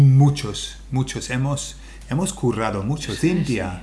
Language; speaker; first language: Spanish; non-native, fluent; English